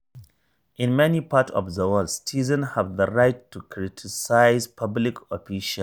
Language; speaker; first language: English; non-native, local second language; Hausa